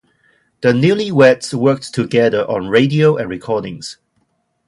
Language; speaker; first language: English; non-native, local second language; Cantonese